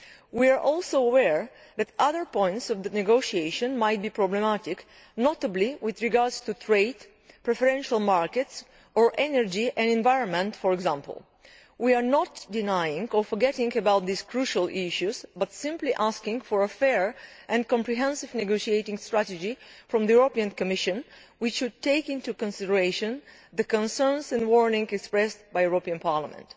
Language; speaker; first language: English; non-native, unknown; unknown